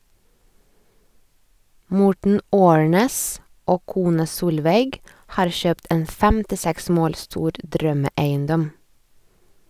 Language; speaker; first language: Norwegian; non-native, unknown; Lithuanian